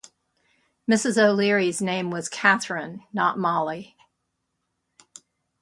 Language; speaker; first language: English; native; English